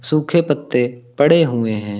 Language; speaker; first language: Hindi; native; Hindi